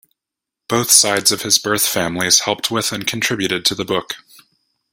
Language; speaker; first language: English; native; English